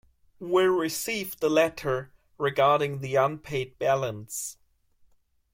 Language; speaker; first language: English; non-native, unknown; German